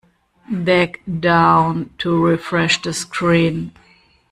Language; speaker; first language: English; non-native, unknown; German